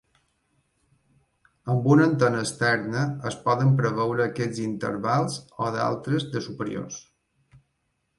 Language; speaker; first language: Catalan; native; Catalan